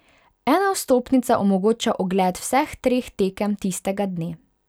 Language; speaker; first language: Slovenian; non-native, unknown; Hungarian